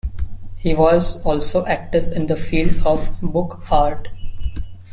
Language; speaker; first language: English; non-native, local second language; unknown